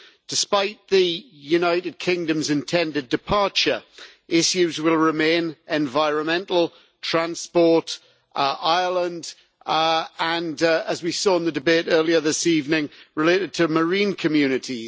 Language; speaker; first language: English; native; English